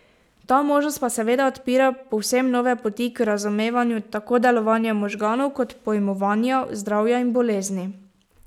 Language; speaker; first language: Slovenian; native; Slovenian